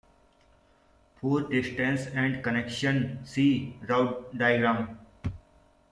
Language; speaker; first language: English; non-native, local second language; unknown